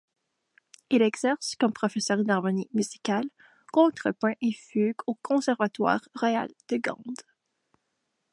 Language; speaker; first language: French; native; French